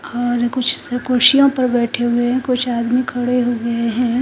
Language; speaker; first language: Hindi; native; Hindi